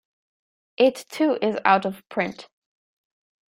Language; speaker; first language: English; native; English